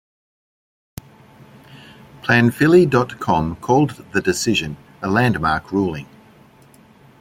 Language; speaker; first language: English; native; English